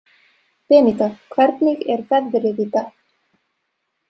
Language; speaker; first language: Icelandic; non-native, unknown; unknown